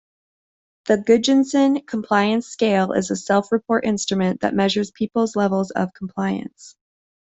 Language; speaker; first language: English; native; English